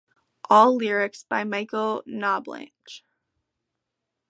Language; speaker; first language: English; native; English